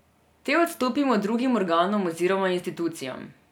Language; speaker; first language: Slovenian; non-native, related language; Serbian